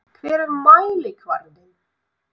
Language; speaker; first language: Icelandic; non-native, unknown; Russian